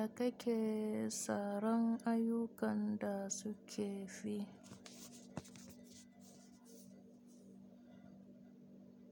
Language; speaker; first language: Hausa; native; Hausa